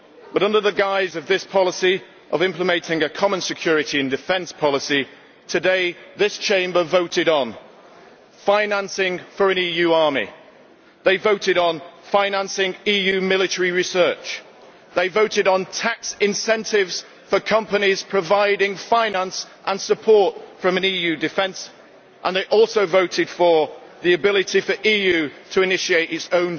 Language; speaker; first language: English; native; English